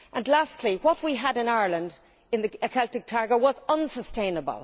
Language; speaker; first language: English; native; English